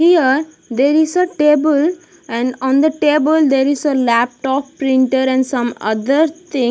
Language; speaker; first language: English; non-native, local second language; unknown